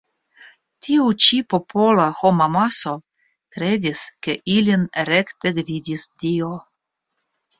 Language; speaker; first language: Esperanto; non-native, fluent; Russian